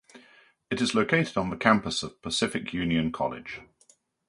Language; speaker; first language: English; native; English